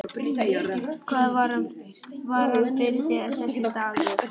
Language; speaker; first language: Icelandic; non-native, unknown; Chinese